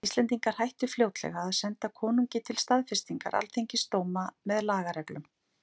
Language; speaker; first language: Icelandic; native; Icelandic